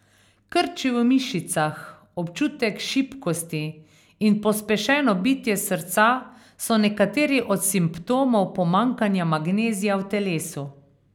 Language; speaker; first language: Slovenian; native; Slovenian